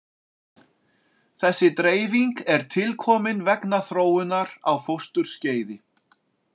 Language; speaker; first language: Icelandic; native; Icelandic